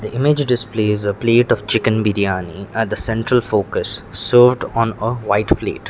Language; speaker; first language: English; non-native, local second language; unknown